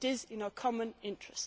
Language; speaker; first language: English; non-native, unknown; Swedish